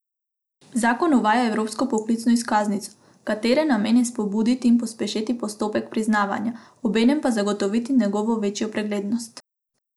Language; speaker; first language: Slovenian; non-native, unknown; Macedonian